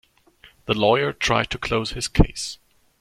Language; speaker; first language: English; non-native, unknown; German